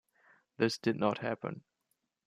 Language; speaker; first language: English; non-native, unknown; German